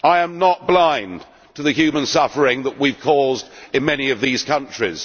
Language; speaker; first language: English; native; English